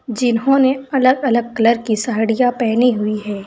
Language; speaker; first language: Hindi; native; Hindi